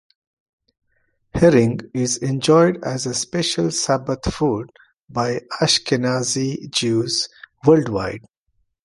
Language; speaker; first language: English; non-native, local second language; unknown